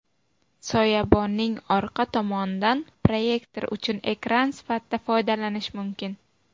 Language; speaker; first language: Uzbek; native; Uzbek